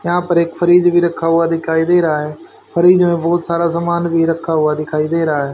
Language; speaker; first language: Hindi; native; Hindi